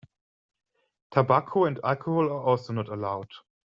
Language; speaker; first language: English; non-native, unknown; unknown